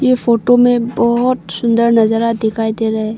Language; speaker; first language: Hindi; non-native, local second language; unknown